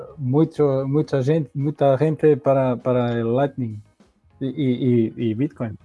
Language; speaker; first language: Spanish; non-native, related language; Portuguese